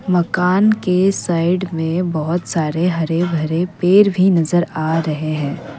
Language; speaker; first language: Hindi; non-native, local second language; Assamese